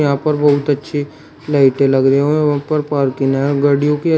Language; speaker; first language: Hindi; native; Hindi